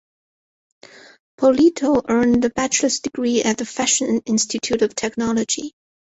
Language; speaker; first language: English; non-native, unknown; Chinese